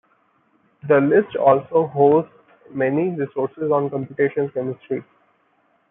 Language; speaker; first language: English; non-native, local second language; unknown